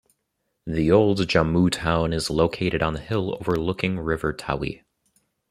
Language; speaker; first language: English; native; English